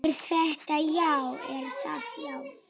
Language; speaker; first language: Icelandic; non-native, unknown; Polish